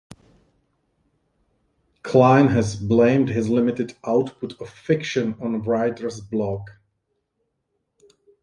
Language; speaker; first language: English; native; English